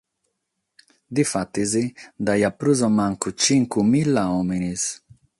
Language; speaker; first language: Sardinian; non-native, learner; Catalan